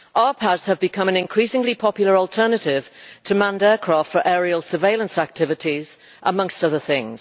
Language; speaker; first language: English; native; English